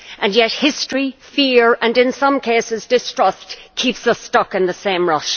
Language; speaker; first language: English; native; English